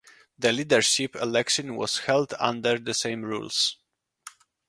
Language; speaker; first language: English; non-native, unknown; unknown